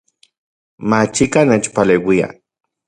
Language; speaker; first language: Central Puebla Nahuatl; non-native, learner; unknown